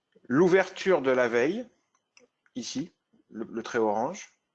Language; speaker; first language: French; native; French